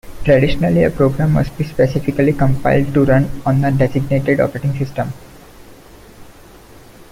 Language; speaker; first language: English; non-native, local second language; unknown